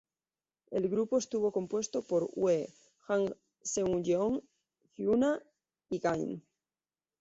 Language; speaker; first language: Spanish; native; Spanish